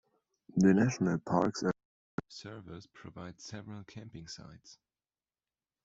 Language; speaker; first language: English; non-native, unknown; German